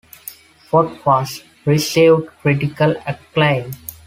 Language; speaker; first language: English; non-native, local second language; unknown